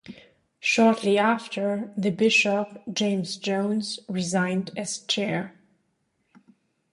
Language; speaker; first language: English; native; English